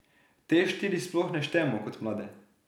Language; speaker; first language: Slovenian; native; Slovenian